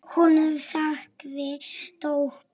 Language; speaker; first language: Icelandic; non-native, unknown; Polish